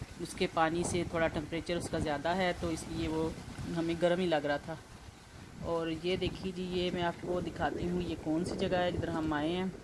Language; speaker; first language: Urdu; non-native, local second language; Punjabi